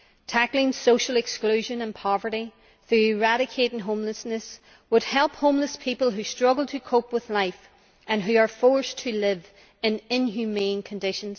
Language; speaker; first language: English; native; English